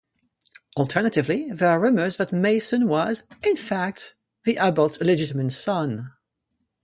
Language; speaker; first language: English; non-native, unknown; French